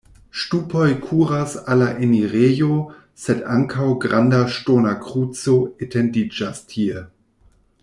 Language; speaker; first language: Esperanto; non-native, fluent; German